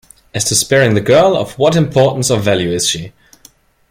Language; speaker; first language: English; non-native, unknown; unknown